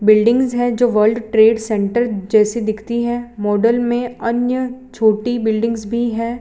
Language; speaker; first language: Hindi; non-native, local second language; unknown